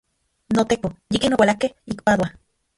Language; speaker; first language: Central Puebla Nahuatl; non-native, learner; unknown